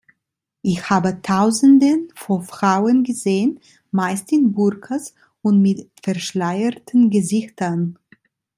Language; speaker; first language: German; non-native, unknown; Italian